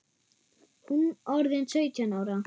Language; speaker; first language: Icelandic; non-native, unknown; German